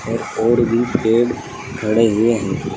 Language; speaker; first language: Hindi; native; Hindi